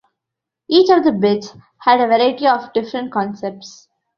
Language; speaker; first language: English; non-native, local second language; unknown